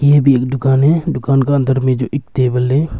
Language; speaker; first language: Hindi; early bilingual, other home language; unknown